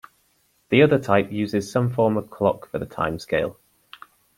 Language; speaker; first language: English; native; English